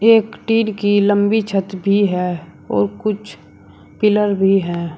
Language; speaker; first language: Hindi; native; Hindi